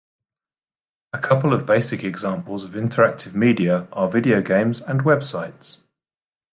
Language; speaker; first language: English; native; English